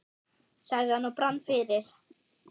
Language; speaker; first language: Icelandic; non-native, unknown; German